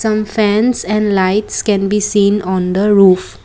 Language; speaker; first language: English; non-native, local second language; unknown